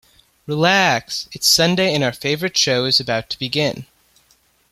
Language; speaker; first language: English; native; English